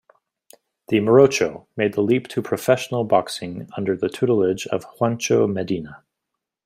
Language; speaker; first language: English; native; English